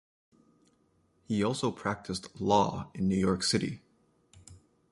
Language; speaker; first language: English; native; English